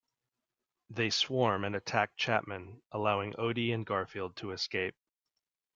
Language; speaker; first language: English; native; English